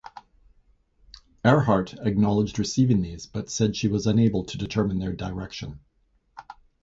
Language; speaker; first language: English; native; English